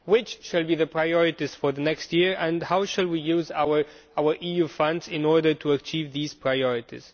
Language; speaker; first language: English; non-native, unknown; Romanian